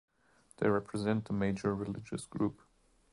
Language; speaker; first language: English; non-native, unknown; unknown